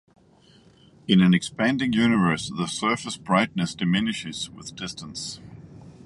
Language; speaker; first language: English; non-native, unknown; Danish